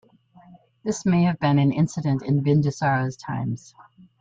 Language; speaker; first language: English; native; English